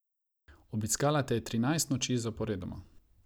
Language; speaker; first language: Slovenian; non-native, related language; Croatian